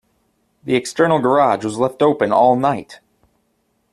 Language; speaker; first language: English; native; English